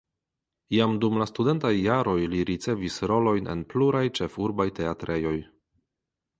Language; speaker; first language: Esperanto; non-native, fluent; Polish